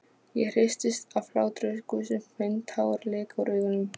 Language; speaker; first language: Icelandic; non-native, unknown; Polish